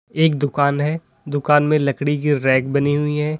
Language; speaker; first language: Hindi; native; Hindi